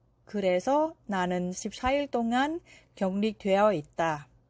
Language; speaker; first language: Korean; native; Korean